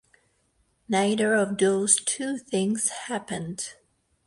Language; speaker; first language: English; native; English